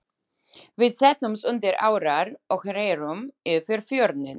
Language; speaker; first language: Icelandic; non-native, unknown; Slovak